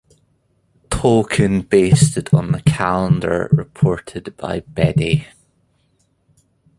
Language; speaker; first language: English; native; English